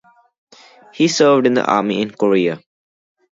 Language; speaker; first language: English; non-native, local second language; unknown